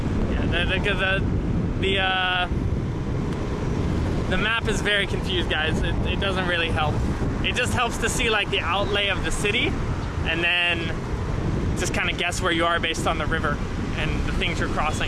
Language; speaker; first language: English; native; English